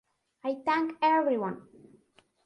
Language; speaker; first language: English; non-native, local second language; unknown